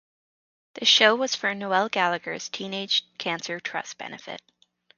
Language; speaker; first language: English; native; English